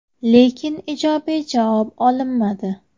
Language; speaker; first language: Uzbek; native; Uzbek